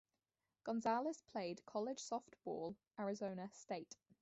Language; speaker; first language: English; native; English